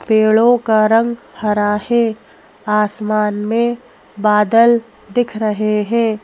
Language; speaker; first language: Hindi; native; Hindi